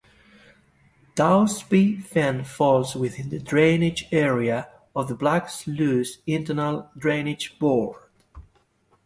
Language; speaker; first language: English; non-native, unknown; Galician